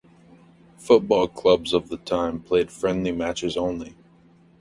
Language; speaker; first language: English; native; English